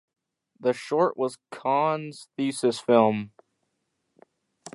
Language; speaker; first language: English; native; English